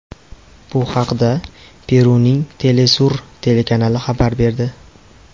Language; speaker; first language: Uzbek; native; Uzbek